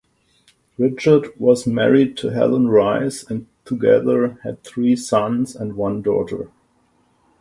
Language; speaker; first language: English; non-native, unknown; German